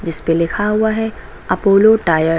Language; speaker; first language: Hindi; native; Hindi